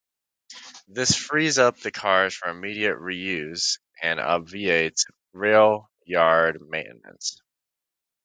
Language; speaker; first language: English; native; English